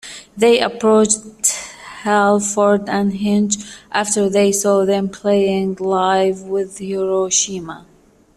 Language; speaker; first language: English; native; English